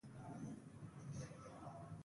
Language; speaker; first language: English; non-native, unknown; Pashto